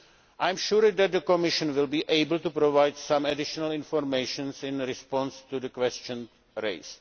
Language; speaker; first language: English; non-native, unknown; Czech